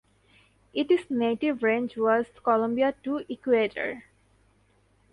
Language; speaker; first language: English; non-native, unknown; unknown